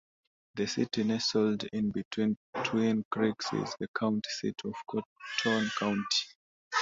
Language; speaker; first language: English; non-native, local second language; Swahili